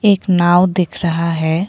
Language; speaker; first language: Hindi; non-native, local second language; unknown